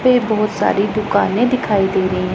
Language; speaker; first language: Hindi; non-native, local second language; Punjabi